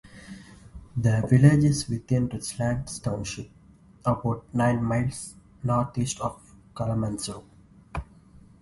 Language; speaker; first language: English; non-native, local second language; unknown